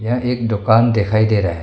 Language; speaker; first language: Hindi; non-native, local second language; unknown